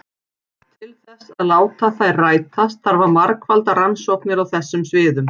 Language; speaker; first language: Icelandic; native; Icelandic